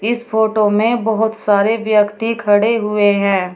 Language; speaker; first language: Hindi; native; Hindi